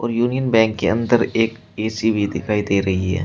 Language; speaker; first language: Hindi; native; Hindi